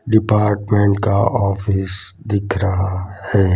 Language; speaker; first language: Hindi; non-native, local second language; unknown